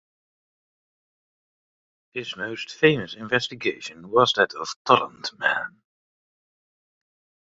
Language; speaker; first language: English; native; English